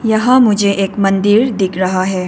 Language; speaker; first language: Hindi; non-native, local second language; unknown